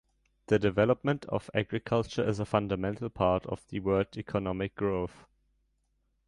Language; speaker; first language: English; non-native, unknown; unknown